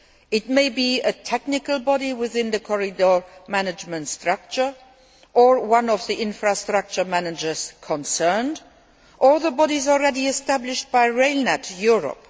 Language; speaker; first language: English; non-native, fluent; Luxembourgish